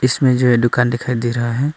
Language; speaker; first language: Hindi; non-native, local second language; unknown